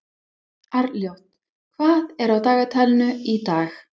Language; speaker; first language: Icelandic; non-native, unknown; English